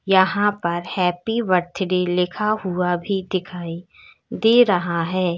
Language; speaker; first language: Hindi; native; Hindi